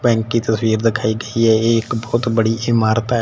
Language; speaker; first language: Hindi; non-native, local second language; Punjabi